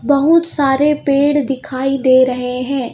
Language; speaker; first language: Hindi; native; Hindi